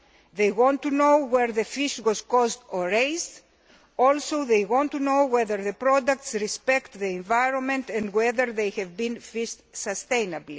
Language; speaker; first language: English; non-native, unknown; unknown